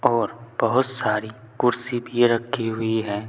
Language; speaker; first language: Hindi; native; Hindi